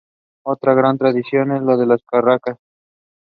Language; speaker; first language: English; non-native, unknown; Spanish